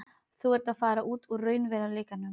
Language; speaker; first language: Icelandic; non-native, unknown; Filipino